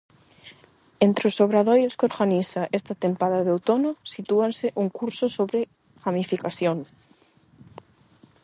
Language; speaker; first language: Galician; non-native, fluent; Spanish